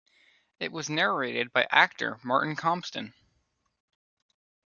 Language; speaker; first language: English; native; English